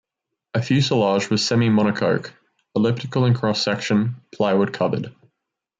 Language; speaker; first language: English; native; English